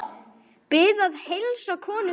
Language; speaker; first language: Icelandic; native; Icelandic